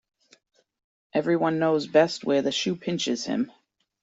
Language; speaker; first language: English; native; English